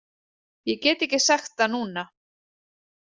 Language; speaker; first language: Icelandic; native; Icelandic